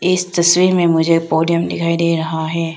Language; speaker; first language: Hindi; non-native, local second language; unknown